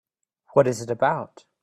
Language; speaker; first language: English; native; English